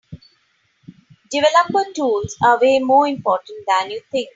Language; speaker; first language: English; non-native, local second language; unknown